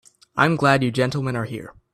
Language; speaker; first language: English; native; English